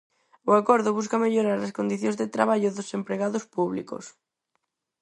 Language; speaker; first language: Galician; non-native, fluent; Spanish